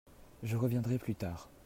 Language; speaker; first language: French; native; French